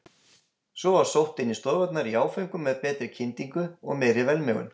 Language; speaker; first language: Icelandic; native; Icelandic